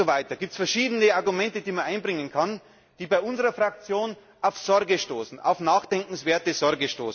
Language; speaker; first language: German; native; German